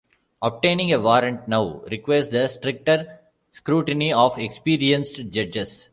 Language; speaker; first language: English; non-native, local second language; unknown